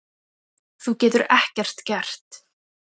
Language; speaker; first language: Icelandic; native; Icelandic